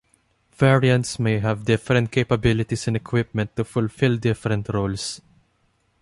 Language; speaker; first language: English; non-native, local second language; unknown